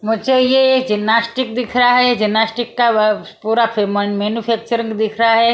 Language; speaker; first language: Hindi; non-native, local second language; Punjabi